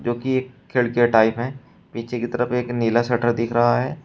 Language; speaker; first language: Hindi; native; Hindi